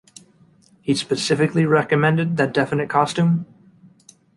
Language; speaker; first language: English; native; English